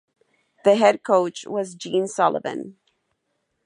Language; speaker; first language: English; non-native, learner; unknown